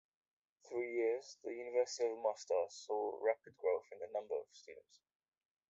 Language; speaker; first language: English; native; English